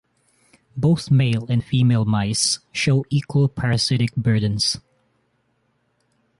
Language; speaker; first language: English; non-native, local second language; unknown